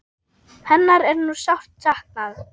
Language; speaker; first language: Icelandic; non-native, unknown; German